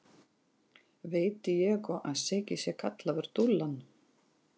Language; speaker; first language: Icelandic; non-native, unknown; Russian